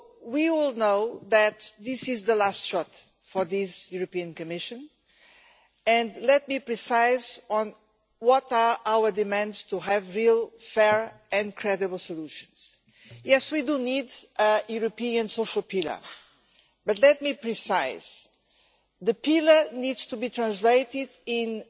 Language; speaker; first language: English; non-native, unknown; Portuguese